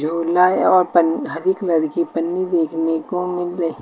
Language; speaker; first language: Hindi; native; Hindi